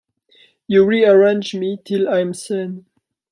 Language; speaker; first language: English; non-native, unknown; French